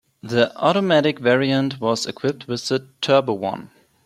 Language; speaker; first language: English; non-native, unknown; German